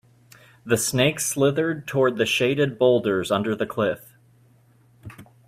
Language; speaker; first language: English; native; English